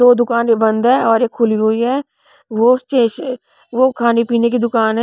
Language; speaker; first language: Hindi; non-native, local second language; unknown